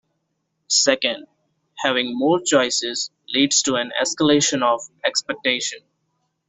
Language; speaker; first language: English; non-native, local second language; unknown